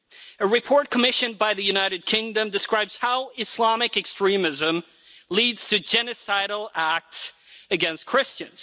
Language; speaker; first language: English; non-native, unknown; Swedish